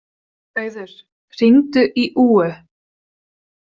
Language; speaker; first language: Icelandic; non-native, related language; Swedish